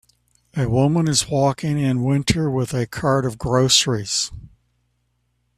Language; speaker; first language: English; native; English